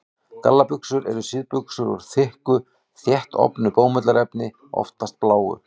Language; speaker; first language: Icelandic; native; Icelandic